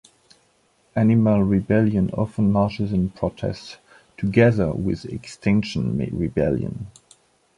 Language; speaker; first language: English; non-native, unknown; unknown